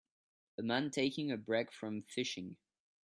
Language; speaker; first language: English; non-native, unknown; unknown